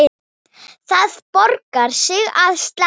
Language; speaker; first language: Icelandic; non-native, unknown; Thai